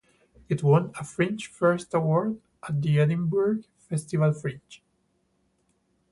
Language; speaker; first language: English; non-native, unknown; Spanish